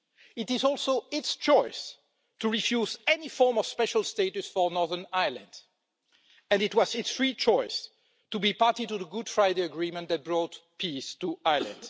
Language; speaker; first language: English; non-native, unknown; French